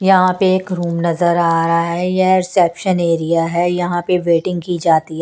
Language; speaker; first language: Hindi; non-native, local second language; Punjabi